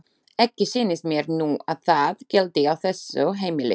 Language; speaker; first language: Icelandic; non-native, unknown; Slovak